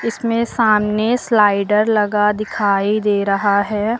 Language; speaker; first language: Hindi; native; Hindi